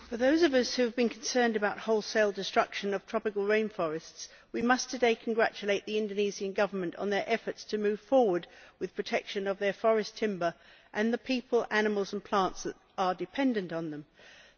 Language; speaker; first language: English; native; English